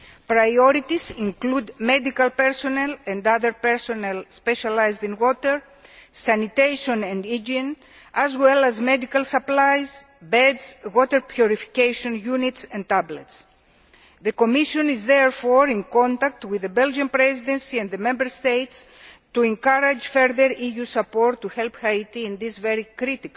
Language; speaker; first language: English; non-native, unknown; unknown